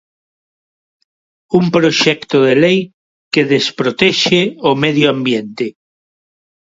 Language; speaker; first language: Galician; non-native, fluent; Spanish